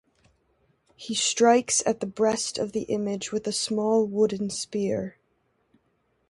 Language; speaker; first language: English; native; English